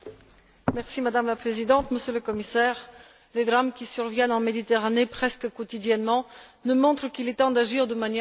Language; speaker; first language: French; non-native, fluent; Bulgarian